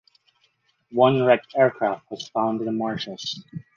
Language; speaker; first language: English; non-native, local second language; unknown